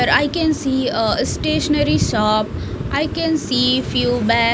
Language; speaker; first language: English; non-native, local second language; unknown